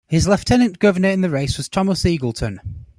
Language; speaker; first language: English; native; English